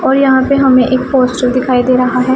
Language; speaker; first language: Hindi; non-native, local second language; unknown